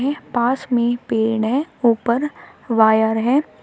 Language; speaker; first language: Hindi; native; Hindi